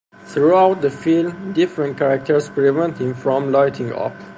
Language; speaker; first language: English; non-native, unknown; Persian